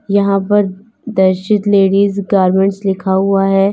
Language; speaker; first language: Hindi; native; Hindi